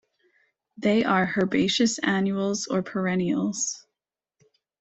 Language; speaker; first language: English; native; English